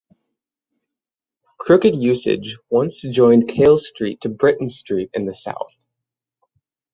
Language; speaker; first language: English; native; English